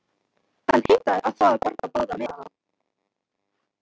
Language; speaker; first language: Icelandic; non-native, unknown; Polish